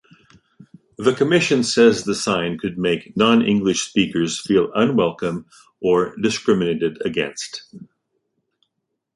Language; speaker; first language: English; native; English